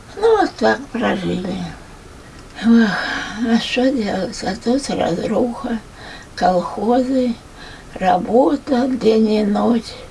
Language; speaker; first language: Russian; native; Russian